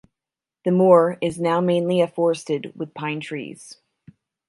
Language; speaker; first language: English; native; English